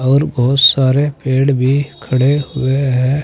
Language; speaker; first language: Hindi; native; Hindi